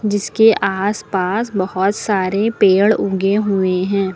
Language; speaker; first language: Hindi; native; Hindi